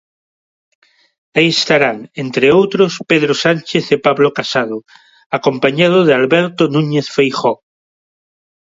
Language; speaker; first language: Galician; non-native, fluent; Spanish